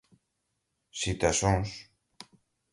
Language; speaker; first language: Portuguese; non-native, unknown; Galician